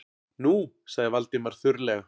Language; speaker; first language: Icelandic; native; Icelandic